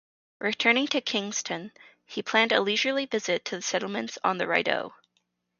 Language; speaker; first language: English; native; English